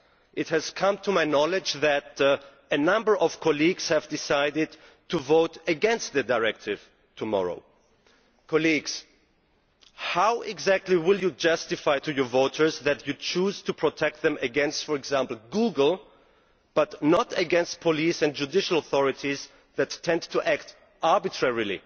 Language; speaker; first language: English; non-native, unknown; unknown